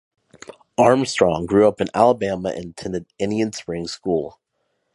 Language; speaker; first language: English; native; English